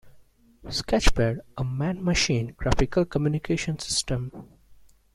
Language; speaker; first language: English; non-native, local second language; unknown